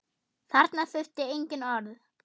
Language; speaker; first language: Icelandic; non-native, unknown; German